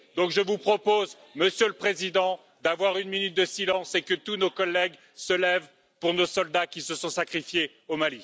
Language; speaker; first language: French; native; French